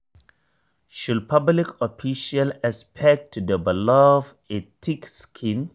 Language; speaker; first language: English; non-native, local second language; Hausa